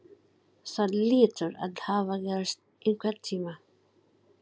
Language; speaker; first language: Icelandic; non-native, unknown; Filipino